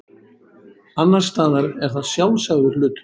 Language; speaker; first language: Icelandic; native; Icelandic